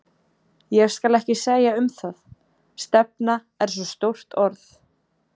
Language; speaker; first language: Icelandic; native; Icelandic